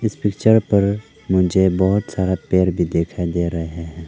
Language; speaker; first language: Hindi; early bilingual, other home language; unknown